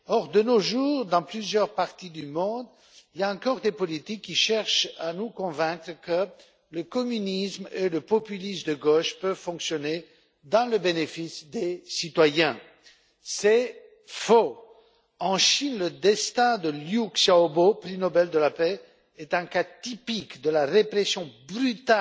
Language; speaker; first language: French; non-native, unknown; Romanian